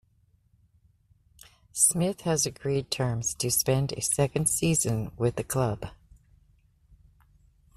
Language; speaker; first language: English; native; English